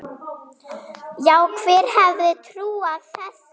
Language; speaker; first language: Icelandic; non-native, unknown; German